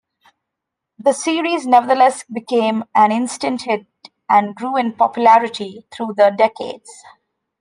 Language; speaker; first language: English; non-native, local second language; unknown